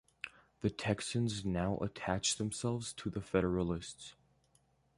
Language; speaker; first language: English; native; English